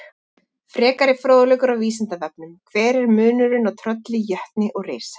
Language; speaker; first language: Icelandic; native; Icelandic